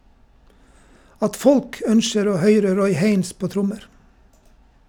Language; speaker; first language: Norwegian; native; Norwegian